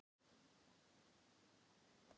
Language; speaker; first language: Icelandic; non-native, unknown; Thai